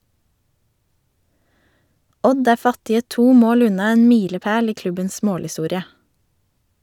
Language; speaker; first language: Norwegian; native; Norwegian